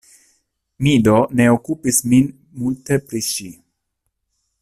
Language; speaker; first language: Esperanto; non-native, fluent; Italian